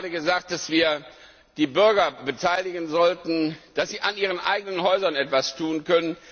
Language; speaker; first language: German; non-native, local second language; Luxembourgish